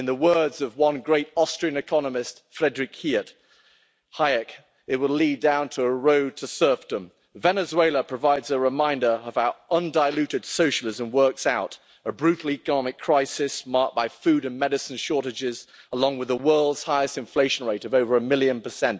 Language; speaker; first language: English; native; English